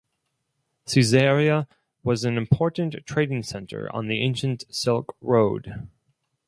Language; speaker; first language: English; non-native, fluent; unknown